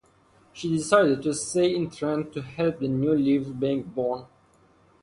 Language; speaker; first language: English; non-native, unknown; Persian